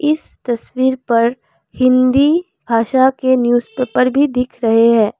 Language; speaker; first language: Hindi; non-native, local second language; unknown